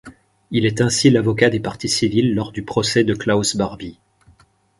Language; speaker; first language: French; native; French